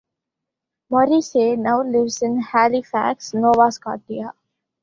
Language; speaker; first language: English; non-native, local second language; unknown